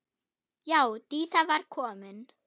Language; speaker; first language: Icelandic; non-native, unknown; German